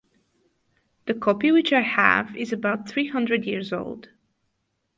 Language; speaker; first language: English; non-native, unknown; Bulgarian